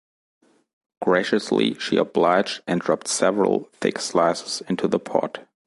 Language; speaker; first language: English; non-native, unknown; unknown